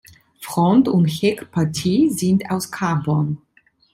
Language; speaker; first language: German; non-native, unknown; Italian